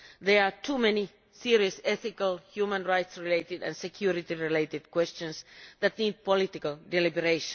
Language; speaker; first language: English; non-native, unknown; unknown